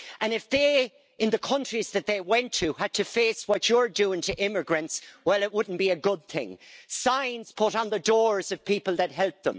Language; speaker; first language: English; native; English